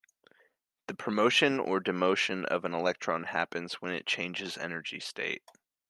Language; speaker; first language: English; native; English